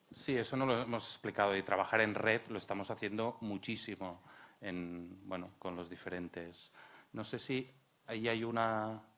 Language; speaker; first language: Spanish; non-native, local second language; Catalan